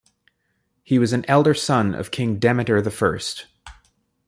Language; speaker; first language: English; native; English